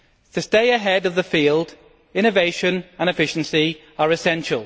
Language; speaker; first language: English; native; English